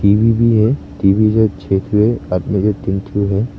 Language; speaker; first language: Hindi; early bilingual, other home language; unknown